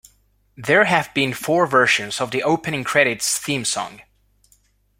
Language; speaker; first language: English; non-native, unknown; Spanish